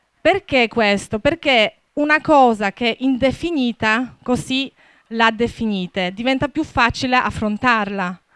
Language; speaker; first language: Italian; non-native, fluent; Polish